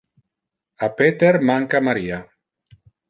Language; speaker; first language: Interlingua; non-native, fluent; Italian